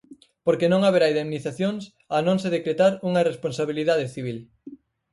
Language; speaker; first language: Galician; native; Galician